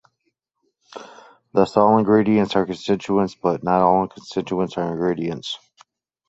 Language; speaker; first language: English; native; English